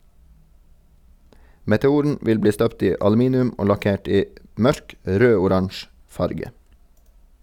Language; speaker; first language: Norwegian; native; Norwegian